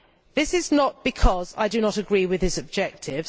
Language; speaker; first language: English; native; English